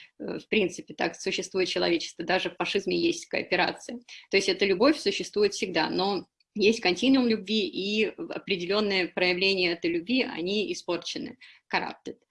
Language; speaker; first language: Russian; native; Russian